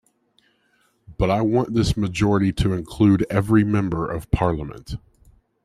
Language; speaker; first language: English; native; English